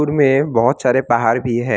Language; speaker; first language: Hindi; non-native, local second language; Assamese